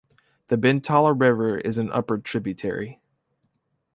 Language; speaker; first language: English; native; English